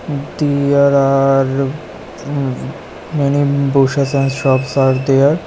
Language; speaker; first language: English; non-native, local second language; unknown